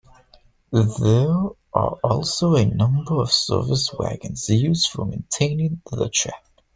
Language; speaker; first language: English; native; English